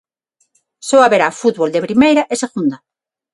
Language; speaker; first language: Galician; non-native, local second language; Spanish